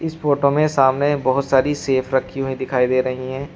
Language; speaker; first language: Hindi; native; Hindi